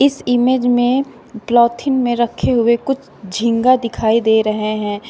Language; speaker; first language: Hindi; native; Hindi